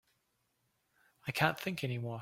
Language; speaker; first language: English; native; English